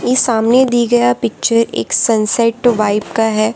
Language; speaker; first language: Hindi; non-native, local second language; Gujarati